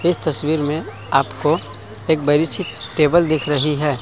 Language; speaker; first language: Hindi; non-native, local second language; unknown